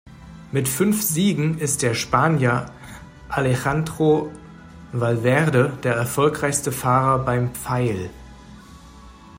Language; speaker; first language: German; native; German